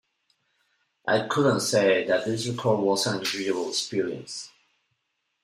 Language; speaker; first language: English; non-native, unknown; Spanish